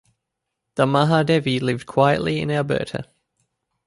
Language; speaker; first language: English; native; English